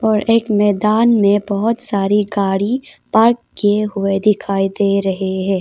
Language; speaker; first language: Hindi; non-native, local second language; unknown